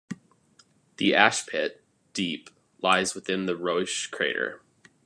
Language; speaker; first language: English; native; English